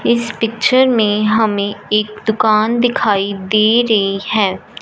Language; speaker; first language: Hindi; non-native, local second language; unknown